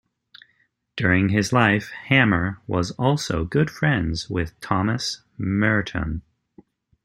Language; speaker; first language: English; native; English